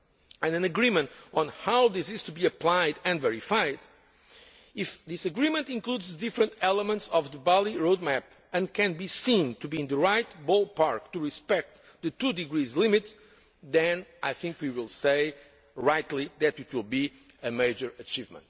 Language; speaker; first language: English; non-native, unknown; Portuguese